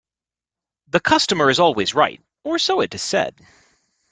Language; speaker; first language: English; native; English